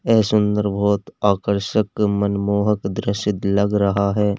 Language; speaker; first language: Hindi; native; Hindi